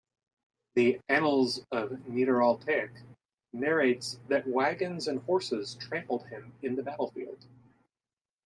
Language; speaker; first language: English; native; English